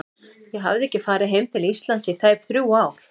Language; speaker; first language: Icelandic; native; Icelandic